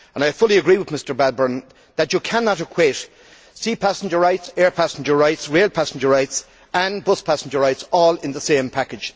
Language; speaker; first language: English; native; English